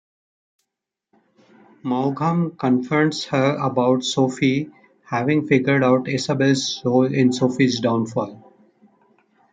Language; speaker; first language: English; non-native, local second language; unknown